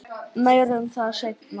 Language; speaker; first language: Icelandic; native; Icelandic